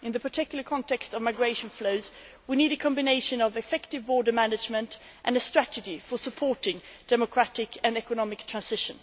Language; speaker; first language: English; non-native, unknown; Swedish